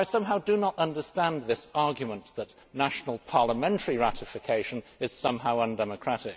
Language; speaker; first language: English; native; English